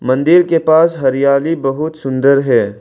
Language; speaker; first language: Hindi; non-native, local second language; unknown